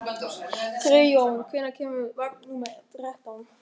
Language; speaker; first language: Icelandic; non-native, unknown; German